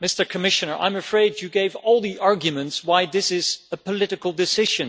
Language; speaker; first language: English; non-native, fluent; Dutch